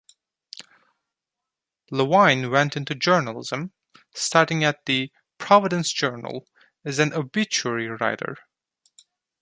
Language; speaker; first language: English; non-native, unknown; Turkish